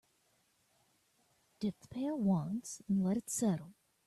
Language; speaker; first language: English; native; English